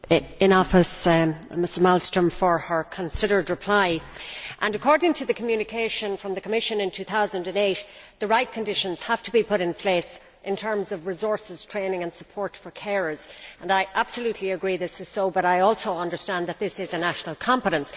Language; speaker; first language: English; native; English